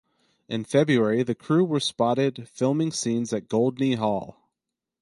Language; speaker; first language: English; native; English